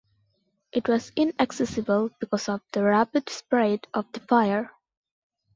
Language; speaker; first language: English; non-native, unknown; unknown